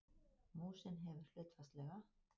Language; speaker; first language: Icelandic; native; Icelandic